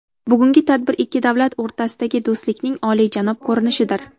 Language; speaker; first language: Uzbek; native; Uzbek